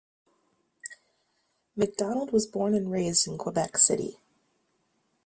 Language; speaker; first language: English; native; English